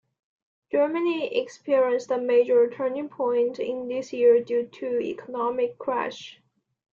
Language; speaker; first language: English; non-native, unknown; Chinese